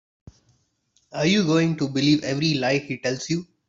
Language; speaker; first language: English; non-native, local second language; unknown